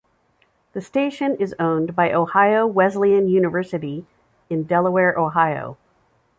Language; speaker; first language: English; native; English